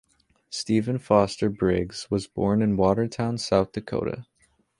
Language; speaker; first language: English; native; English